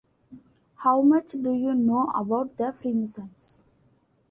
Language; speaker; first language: English; non-native, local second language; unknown